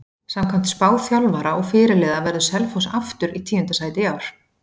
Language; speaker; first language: Icelandic; native; Icelandic